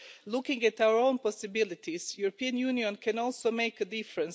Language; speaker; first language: English; non-native, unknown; Croatian